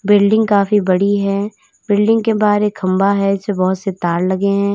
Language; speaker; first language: Hindi; native; Hindi